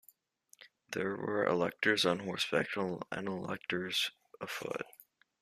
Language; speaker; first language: English; native; English